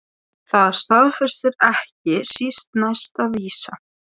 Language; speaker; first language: Icelandic; non-native, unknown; Polish